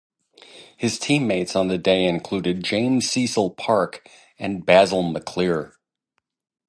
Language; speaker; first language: English; native; English